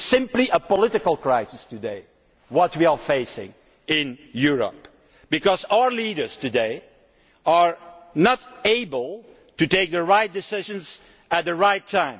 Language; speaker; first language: English; non-native, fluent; Dutch